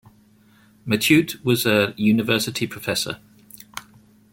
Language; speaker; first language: English; native; English